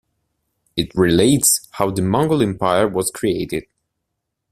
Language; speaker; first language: English; non-native, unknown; Italian